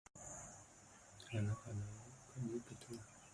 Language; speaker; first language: English; non-native, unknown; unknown